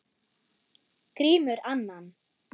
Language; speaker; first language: Icelandic; non-native, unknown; German